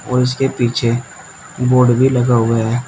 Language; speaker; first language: Hindi; native; Hindi